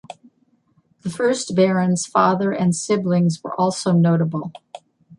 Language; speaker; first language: English; native; English